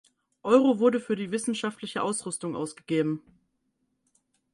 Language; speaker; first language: German; native; German